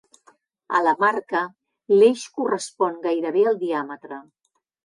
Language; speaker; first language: Catalan; native; Catalan